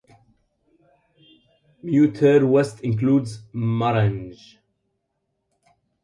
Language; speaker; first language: English; non-native, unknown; Arabic